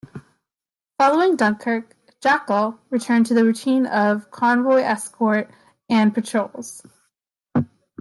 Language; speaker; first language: English; native; English